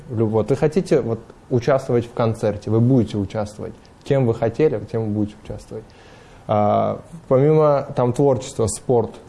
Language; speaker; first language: Russian; non-native, fluent; Uzbek